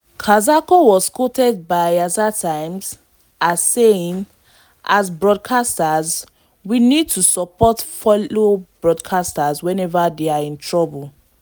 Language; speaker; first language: English; non-native, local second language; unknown